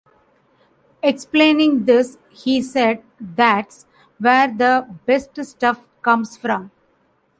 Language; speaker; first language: English; non-native, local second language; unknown